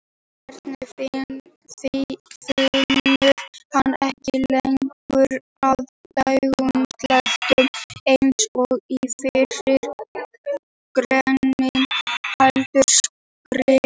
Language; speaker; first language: Icelandic; native; Icelandic